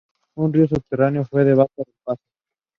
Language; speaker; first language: English; non-native, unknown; Spanish